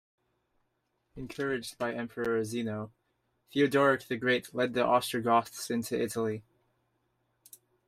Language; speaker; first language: English; native; English